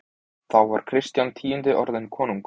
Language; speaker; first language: Icelandic; native; Icelandic